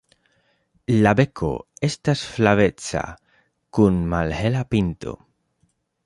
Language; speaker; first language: Esperanto; non-native, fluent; Spanish